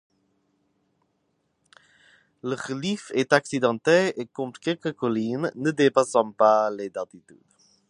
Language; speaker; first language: French; non-native, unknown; English